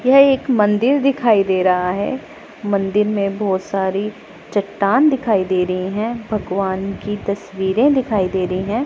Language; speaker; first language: Hindi; non-native, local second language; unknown